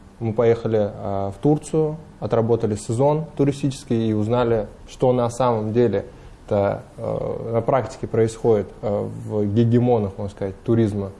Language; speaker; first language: Russian; non-native, fluent; Uzbek